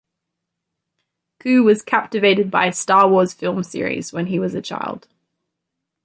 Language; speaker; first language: English; native; English